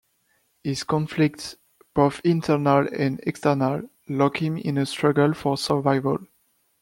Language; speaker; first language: English; non-native, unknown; French